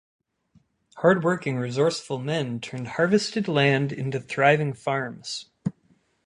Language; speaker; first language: English; native; English